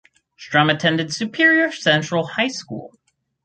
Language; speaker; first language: English; native; English